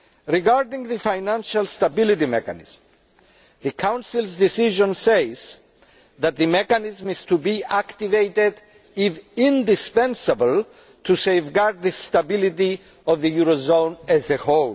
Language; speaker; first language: English; non-native, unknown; Greek